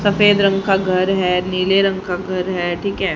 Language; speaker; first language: Hindi; native; Hindi